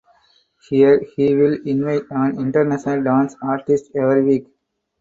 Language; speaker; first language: English; non-native, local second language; Tamil